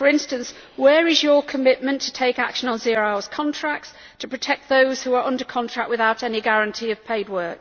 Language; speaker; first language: English; native; English